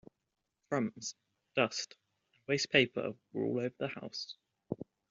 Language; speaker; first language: English; native; English